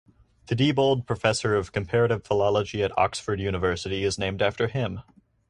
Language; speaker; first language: English; native; English